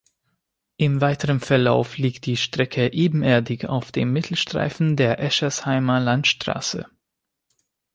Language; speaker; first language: German; non-native, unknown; Hungarian